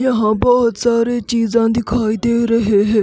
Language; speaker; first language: Hindi; native; Hindi